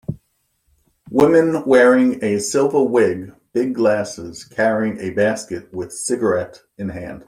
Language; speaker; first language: English; native; English